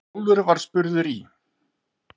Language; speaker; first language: Icelandic; native; Icelandic